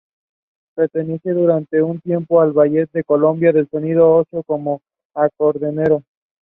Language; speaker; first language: English; non-native, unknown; Spanish